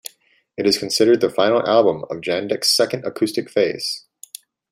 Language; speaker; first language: English; native; English